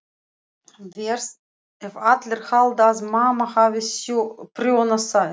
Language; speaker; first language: Icelandic; non-native, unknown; Russian